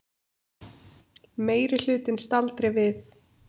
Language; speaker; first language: Icelandic; native; Icelandic